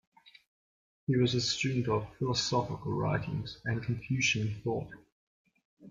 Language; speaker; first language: English; native; English